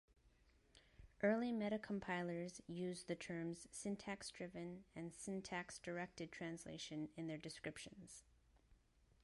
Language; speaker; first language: English; native; English